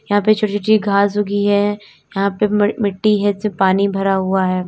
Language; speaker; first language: Hindi; native; Hindi